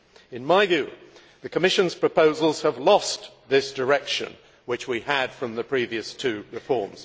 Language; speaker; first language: English; native; English